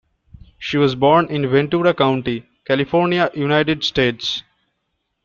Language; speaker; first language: English; non-native, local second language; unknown